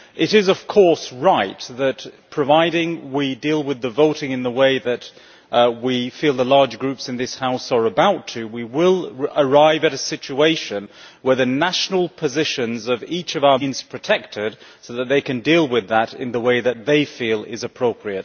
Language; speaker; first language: English; native; English